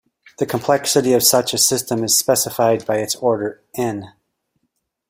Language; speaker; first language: English; native; English